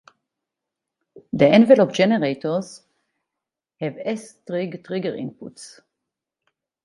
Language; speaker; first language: English; non-native, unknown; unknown